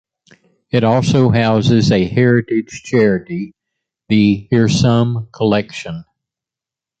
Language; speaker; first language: English; native; English